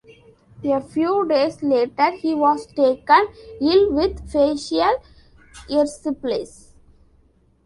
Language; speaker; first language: English; non-native, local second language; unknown